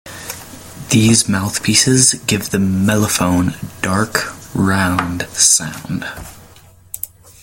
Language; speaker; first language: English; native; English